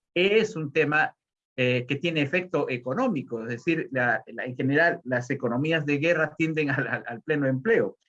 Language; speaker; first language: Spanish; native; Spanish